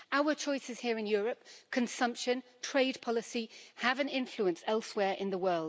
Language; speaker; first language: English; native; English